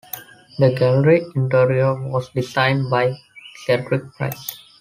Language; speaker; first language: English; non-native, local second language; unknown